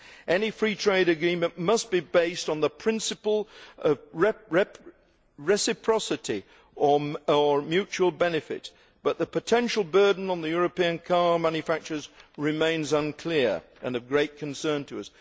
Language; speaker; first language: English; native; English